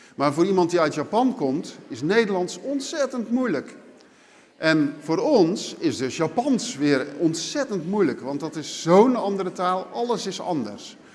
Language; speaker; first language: Dutch; native; Dutch